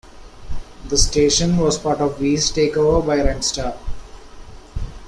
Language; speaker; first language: English; non-native, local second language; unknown